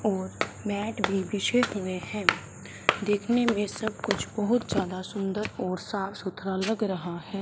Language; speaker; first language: Hindi; non-native, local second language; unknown